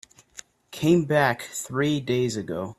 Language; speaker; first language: English; native; English